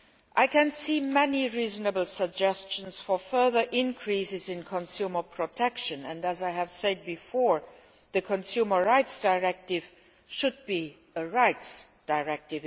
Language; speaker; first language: English; non-native, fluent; Luxembourgish